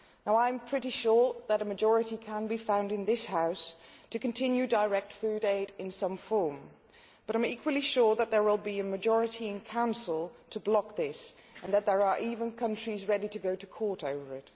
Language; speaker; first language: English; non-native, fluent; Dutch